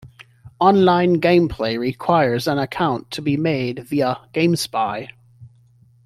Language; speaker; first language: English; native; English